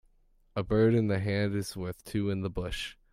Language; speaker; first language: English; native; English